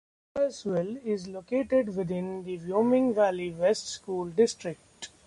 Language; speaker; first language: English; non-native, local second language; Marathi